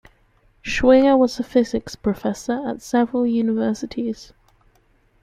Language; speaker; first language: English; native; English